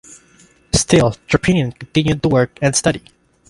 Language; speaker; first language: English; non-native, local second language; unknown